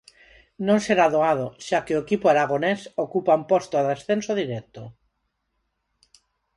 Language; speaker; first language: Galician; non-native, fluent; Spanish